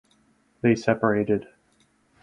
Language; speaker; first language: English; native; English